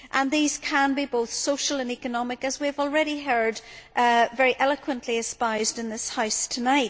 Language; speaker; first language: English; native; English